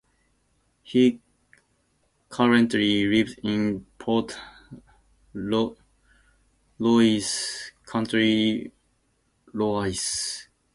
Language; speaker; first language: English; native; English